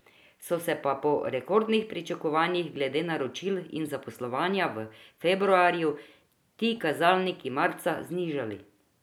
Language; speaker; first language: Slovenian; non-native, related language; Croatian